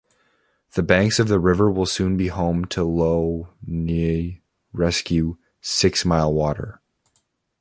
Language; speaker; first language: English; native; English